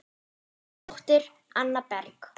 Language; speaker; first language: Icelandic; non-native, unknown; German